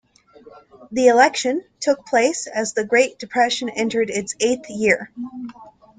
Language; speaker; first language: English; native; English